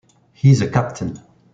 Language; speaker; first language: English; non-native, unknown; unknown